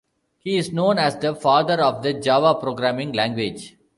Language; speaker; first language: English; non-native, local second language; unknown